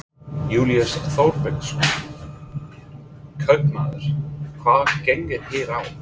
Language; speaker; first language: Icelandic; non-native, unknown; English